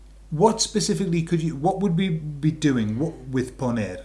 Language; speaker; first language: English; native; English